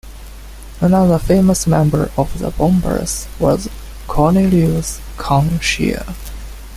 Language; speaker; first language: English; non-native, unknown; Chinese